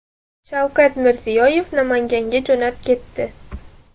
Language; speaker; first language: Uzbek; non-native, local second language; Russian